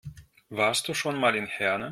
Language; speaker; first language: German; non-native, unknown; Russian